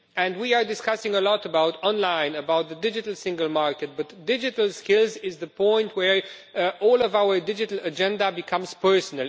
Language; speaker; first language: English; non-native, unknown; Romanian